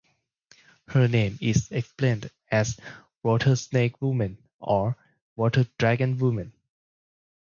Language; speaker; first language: English; non-native, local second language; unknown